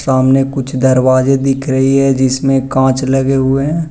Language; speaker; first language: Hindi; non-native, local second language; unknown